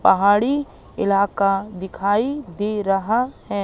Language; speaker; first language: Hindi; native; Hindi